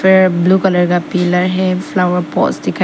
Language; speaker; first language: Hindi; non-native, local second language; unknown